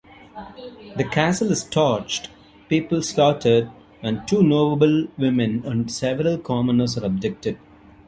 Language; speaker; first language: English; non-native, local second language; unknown